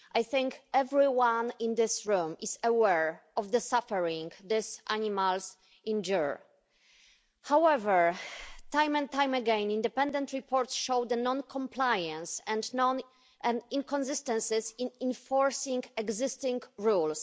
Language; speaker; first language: English; non-native, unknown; Polish